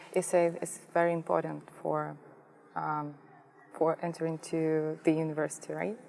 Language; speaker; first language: English; non-native, learner; Russian